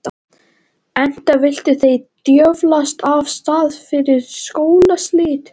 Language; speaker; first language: Icelandic; non-native, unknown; Latvian